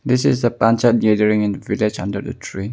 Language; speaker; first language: English; non-native, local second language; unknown